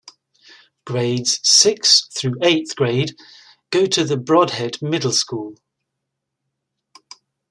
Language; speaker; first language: English; native; English